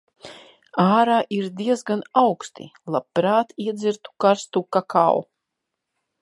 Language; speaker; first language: Latvian; non-native, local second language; Russian